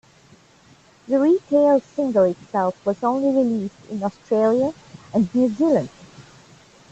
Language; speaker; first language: English; non-native, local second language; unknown